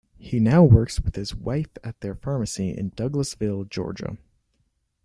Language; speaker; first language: English; native; English